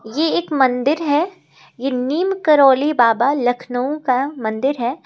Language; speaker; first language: Hindi; native; Hindi